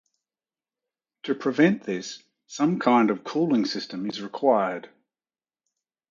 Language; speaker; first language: English; native; English